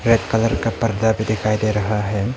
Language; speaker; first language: Hindi; non-native, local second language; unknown